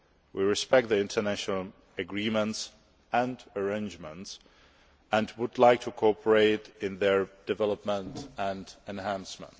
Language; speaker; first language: English; non-native, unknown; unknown